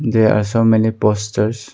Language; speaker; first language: English; non-native, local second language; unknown